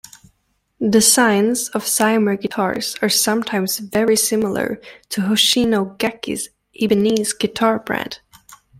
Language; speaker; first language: English; native; English